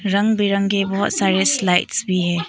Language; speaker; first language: Hindi; non-native, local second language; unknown